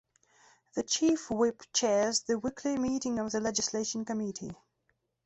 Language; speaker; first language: English; non-native, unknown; Belarusian